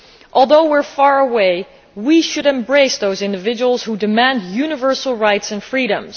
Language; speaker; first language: English; non-native, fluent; Dutch